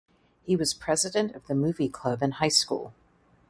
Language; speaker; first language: English; native; English